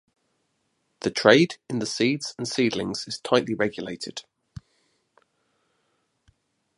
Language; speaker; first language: English; native; English